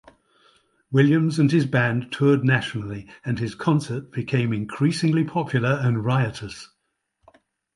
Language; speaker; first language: English; native; English